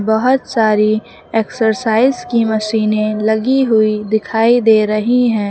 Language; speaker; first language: Hindi; native; Hindi